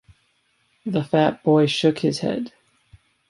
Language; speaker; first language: English; native; English